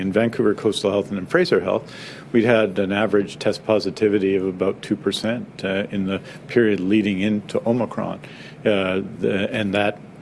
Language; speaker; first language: English; native; English